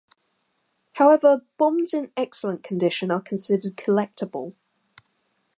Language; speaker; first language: English; native; English